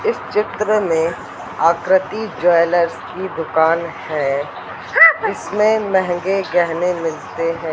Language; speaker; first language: Hindi; native; Hindi